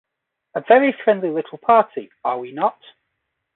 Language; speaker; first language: English; native; English